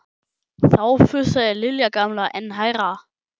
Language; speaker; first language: Icelandic; non-native, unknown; German